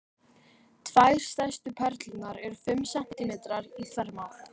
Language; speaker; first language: Icelandic; native; Icelandic